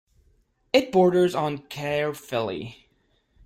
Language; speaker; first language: English; non-native, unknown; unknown